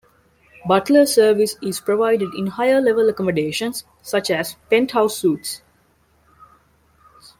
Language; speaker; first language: English; non-native, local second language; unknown